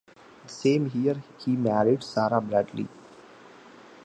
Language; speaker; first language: English; non-native, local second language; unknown